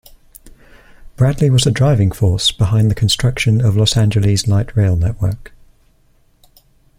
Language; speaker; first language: English; native; English